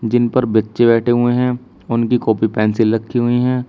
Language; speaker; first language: Hindi; native; Hindi